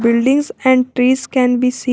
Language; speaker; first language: English; non-native, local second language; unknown